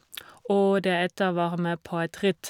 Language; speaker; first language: Norwegian; non-native, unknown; German